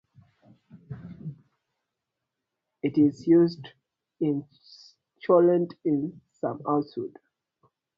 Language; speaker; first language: English; native; English